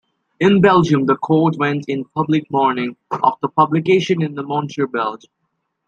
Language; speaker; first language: English; native; English